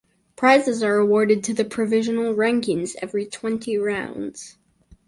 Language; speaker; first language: English; native; English